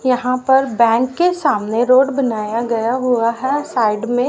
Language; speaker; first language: Hindi; native; Hindi